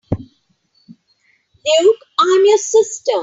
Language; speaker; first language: English; non-native, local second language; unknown